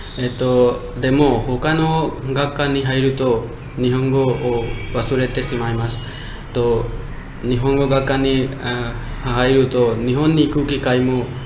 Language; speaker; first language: Japanese; non-native, learner; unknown